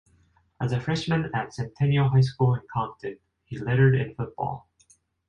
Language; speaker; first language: English; non-native, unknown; Japanese